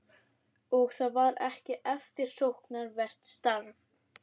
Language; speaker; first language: Icelandic; native; Icelandic